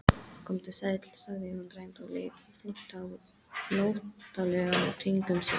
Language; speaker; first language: Icelandic; non-native, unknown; English